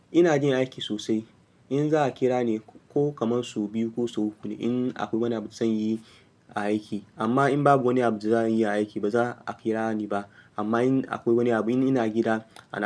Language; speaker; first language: Hausa; non-native, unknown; Yoruba